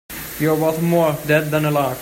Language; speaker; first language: English; non-native, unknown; German